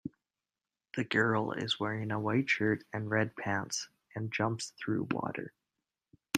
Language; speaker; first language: English; native; English